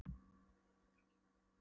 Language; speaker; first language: Icelandic; non-native, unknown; Polish